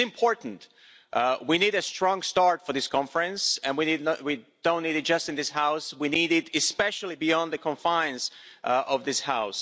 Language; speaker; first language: English; non-native, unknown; Slovak